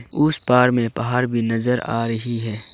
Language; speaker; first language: Hindi; non-native, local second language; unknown